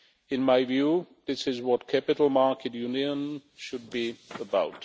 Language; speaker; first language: English; non-native, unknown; Czech